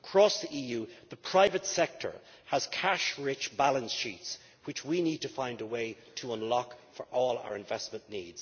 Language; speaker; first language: English; native; English